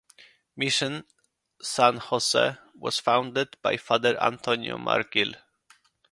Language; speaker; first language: English; non-native, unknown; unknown